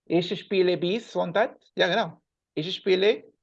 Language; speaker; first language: German; non-native, learner; Spanish